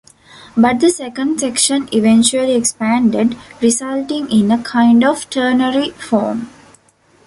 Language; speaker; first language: English; non-native, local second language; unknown